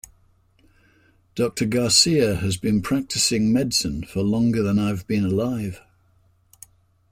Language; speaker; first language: English; native; English